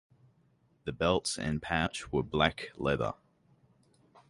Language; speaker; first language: English; native; English